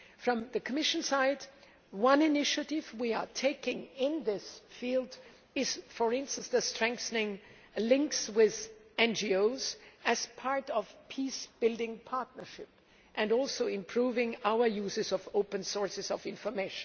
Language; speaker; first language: English; non-native, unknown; German